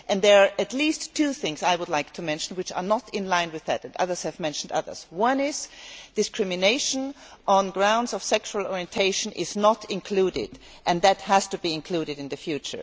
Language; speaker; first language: English; non-native, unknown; German